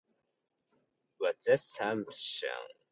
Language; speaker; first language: English; non-native, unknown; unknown